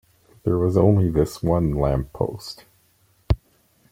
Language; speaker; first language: English; native; English